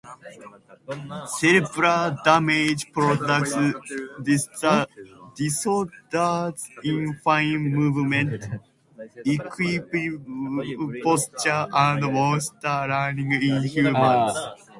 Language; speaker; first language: English; native; English